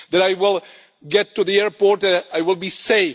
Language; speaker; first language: English; non-native, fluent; Czech